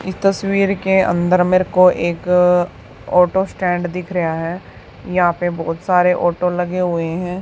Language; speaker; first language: Hindi; native; Hindi